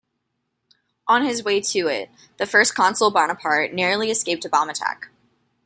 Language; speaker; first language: English; native; English